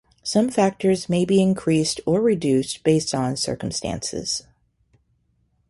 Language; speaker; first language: English; native; English